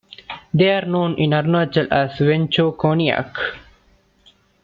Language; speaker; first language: English; non-native, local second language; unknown